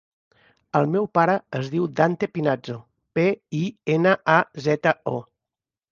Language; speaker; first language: Catalan; native; Catalan